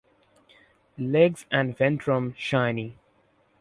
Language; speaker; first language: English; non-native, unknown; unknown